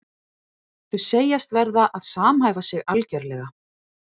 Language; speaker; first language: Icelandic; native; Icelandic